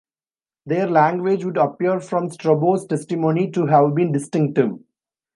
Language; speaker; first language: English; non-native, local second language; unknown